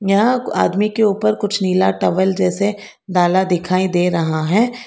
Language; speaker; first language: Hindi; non-native, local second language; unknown